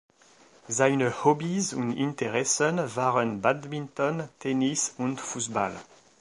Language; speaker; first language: German; non-native, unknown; French